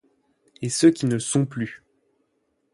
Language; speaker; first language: French; native; French